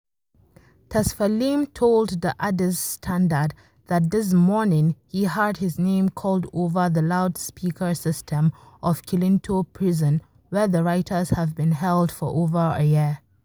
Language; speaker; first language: English; non-native, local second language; Hausa